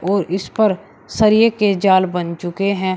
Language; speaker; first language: Hindi; native; Hindi